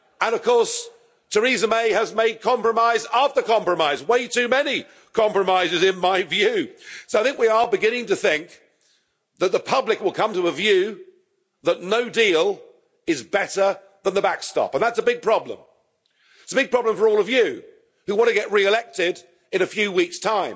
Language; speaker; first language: English; native; English